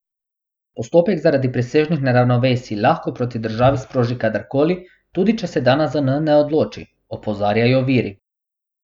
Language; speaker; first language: Slovenian; non-native, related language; Bosnian